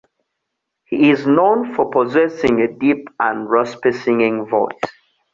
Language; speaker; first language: English; non-native, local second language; Ganda